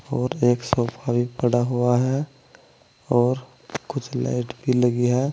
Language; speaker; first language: Hindi; native; Hindi